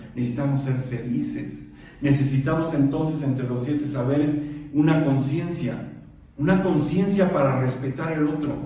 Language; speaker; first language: Spanish; non-native, local second language; Purepecha